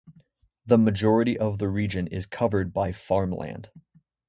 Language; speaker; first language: English; native; English